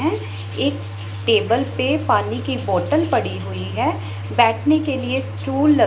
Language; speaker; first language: Hindi; non-native, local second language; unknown